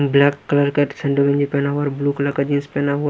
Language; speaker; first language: Hindi; non-native, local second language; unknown